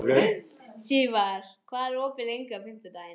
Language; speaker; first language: Icelandic; non-native, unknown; English